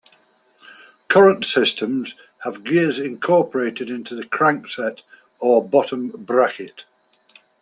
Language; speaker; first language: English; native; English